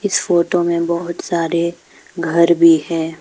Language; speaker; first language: Hindi; non-native, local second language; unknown